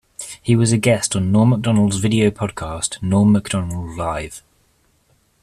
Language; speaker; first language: English; native; English